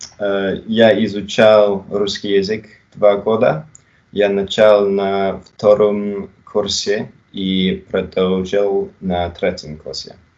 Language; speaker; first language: Russian; non-native, learner; English